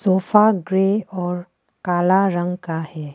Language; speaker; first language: Hindi; non-native, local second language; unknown